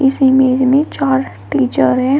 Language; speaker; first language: Hindi; native; Hindi